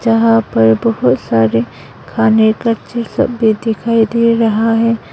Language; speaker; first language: Hindi; non-native, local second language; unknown